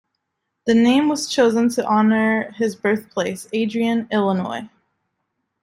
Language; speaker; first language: English; non-native, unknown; French